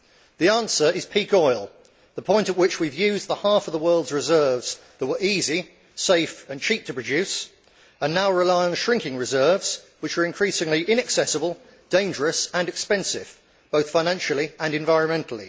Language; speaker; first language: English; native; English